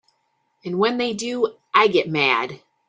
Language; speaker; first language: English; native; English